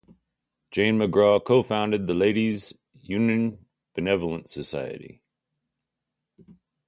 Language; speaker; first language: English; native; English